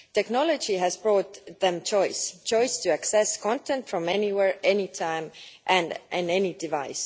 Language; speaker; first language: English; non-native, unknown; Estonian